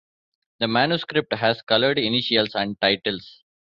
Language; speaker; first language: English; non-native, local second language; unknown